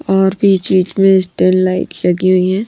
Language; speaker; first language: Hindi; non-native, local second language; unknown